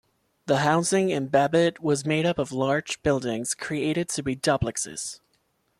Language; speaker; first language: English; non-native, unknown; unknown